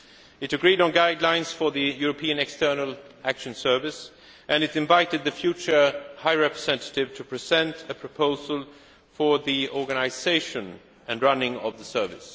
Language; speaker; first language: English; non-native, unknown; Swedish